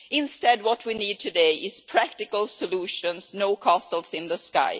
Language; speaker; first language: English; non-native, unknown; Swedish